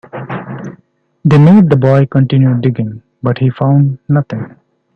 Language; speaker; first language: English; non-native, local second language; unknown